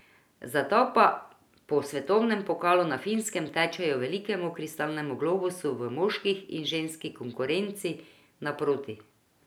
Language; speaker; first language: Slovenian; non-native, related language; Croatian